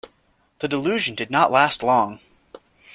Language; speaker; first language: English; native; English